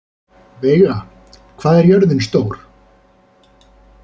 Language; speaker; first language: Icelandic; native; Icelandic